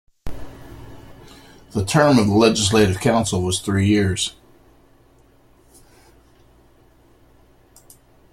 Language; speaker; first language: English; native; English